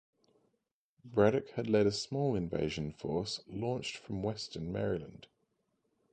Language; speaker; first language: English; native; English